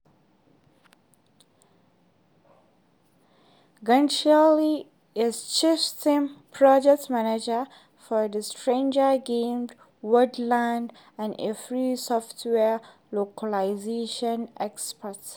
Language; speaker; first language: English; non-native, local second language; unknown